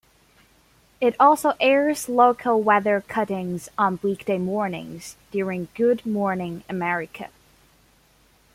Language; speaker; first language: English; non-native, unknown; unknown